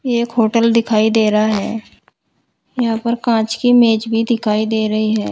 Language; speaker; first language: Hindi; native; Hindi